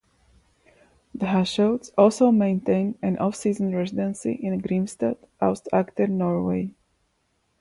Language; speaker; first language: English; non-native, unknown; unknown